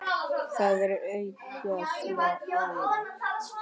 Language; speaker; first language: Icelandic; native; Icelandic